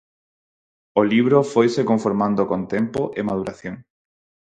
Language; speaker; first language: Galician; non-native, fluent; Spanish